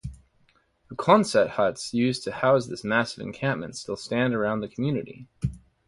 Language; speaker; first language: English; native; English